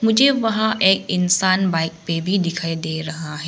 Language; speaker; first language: Hindi; non-native, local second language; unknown